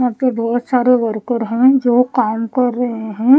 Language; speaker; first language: Hindi; non-native, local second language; Punjabi